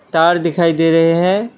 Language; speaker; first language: Hindi; non-native, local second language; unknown